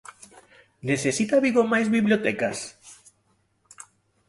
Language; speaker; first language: Galician; native; Galician